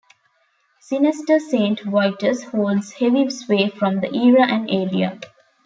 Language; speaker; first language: English; non-native, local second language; Tamil